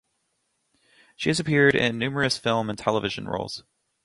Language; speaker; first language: English; native; English